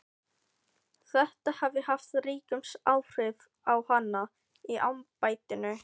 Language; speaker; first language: Icelandic; non-native, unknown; Filipino